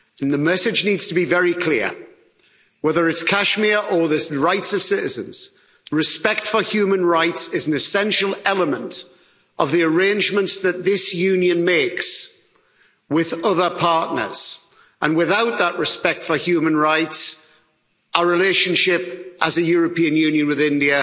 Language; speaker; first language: English; native; English